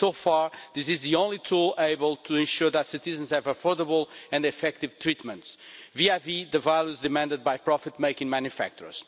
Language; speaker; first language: English; non-native, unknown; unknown